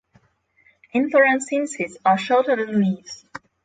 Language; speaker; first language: English; non-native, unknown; Polish